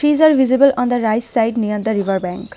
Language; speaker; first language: English; non-native, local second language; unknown